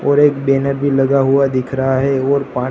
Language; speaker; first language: Hindi; non-native, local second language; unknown